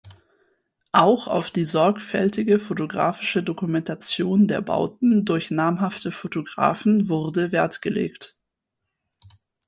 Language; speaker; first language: German; native; German